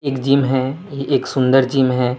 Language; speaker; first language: Hindi; non-native, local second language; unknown